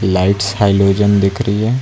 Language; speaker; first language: Hindi; native; Hindi